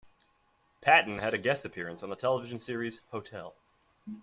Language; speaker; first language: English; native; English